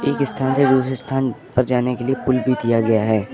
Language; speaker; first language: Hindi; native; Hindi